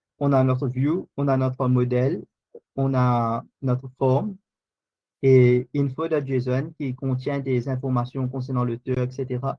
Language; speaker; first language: French; non-native, local second language; Morisyen